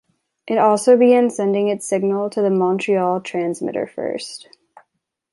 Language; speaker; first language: English; native; English